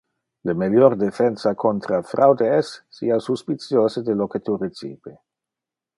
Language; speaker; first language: Interlingua; non-native, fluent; Dutch